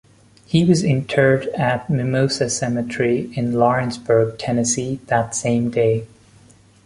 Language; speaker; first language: English; non-native, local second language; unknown